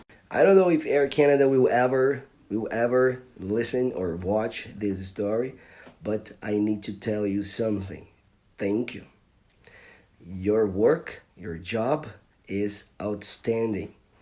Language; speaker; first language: English; non-native, fluent; Portuguese